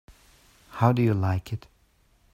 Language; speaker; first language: English; native; English